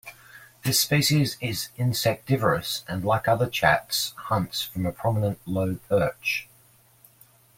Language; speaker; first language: English; native; English